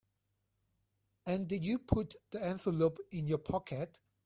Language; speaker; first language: English; non-native, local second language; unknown